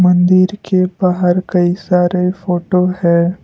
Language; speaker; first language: Hindi; non-native, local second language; Assamese